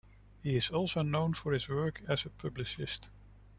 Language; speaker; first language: English; non-native, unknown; Dutch